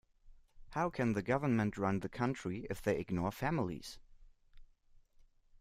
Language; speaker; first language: English; non-native, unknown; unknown